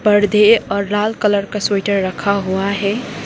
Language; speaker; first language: Hindi; non-native, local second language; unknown